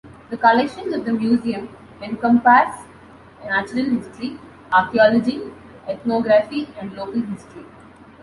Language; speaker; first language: English; non-native, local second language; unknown